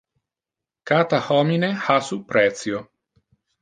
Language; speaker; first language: Interlingua; non-native, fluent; Italian